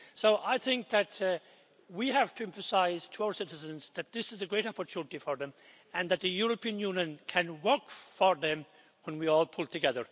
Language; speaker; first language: English; native; English